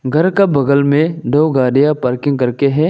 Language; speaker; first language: Hindi; non-native, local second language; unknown